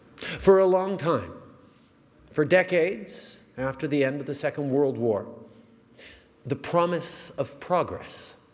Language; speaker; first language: English; early bilingual, other home language; French